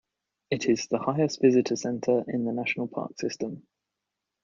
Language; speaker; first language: English; native; English